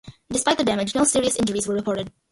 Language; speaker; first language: English; early bilingual, other home language; Malayalam